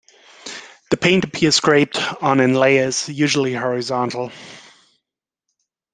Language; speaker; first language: English; non-native, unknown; German